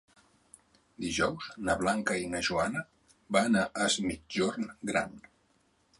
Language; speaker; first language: Catalan; native; Catalan